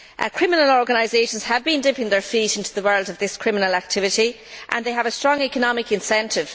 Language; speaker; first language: English; native; English